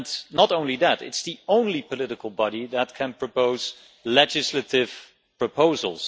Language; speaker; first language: English; non-native, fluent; Dutch